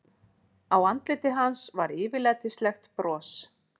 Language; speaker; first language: Icelandic; native; Icelandic